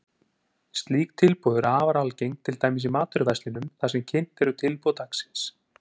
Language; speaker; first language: Icelandic; native; Icelandic